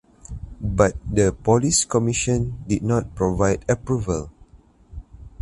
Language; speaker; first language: English; non-native, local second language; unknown